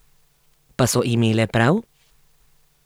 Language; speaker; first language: Slovenian; native; Slovenian